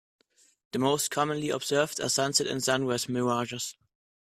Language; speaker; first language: English; non-native, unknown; German